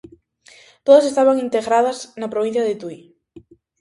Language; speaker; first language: Galician; native; Galician